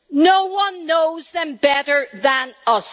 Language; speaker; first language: English; native; English